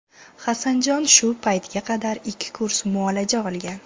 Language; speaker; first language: Uzbek; native; Uzbek